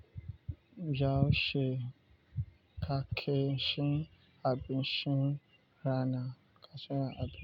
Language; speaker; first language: Hausa; non-native, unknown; Yoruba